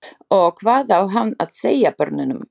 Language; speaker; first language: Icelandic; non-native, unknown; Slovak